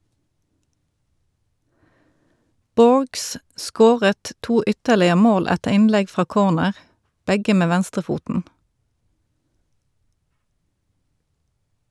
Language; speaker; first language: Norwegian; native; Norwegian